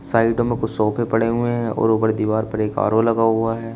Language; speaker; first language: Hindi; native; Hindi